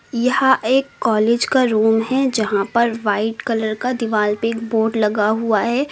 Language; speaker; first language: Hindi; native; Hindi